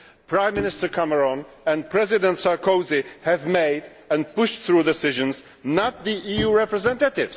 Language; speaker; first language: English; non-native, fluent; Czech